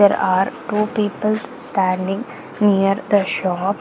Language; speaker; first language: English; non-native, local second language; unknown